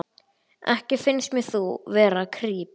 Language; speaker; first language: Icelandic; native; Icelandic